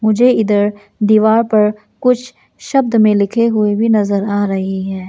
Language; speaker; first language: Hindi; non-native, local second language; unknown